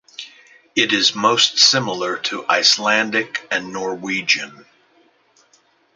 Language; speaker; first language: English; native; English